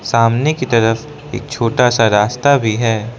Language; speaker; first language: Hindi; non-native, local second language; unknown